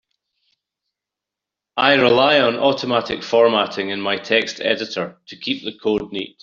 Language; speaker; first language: English; native; English